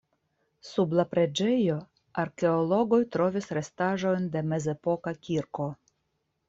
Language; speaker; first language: Esperanto; non-native, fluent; Russian